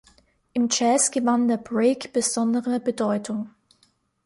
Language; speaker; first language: German; native; German